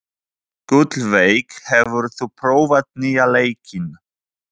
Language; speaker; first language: Icelandic; non-native, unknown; Polish